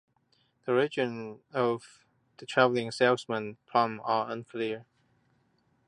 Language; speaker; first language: English; non-native, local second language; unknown